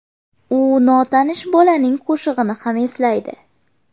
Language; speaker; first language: Uzbek; native; Uzbek